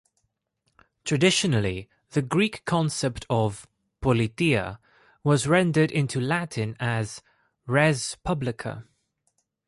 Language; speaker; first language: English; non-native, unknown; Greek